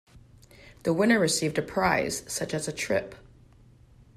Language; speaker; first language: English; native; English